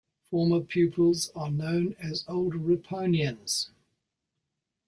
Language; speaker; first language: English; native; English